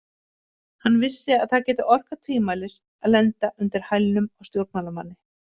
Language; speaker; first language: Icelandic; native; Icelandic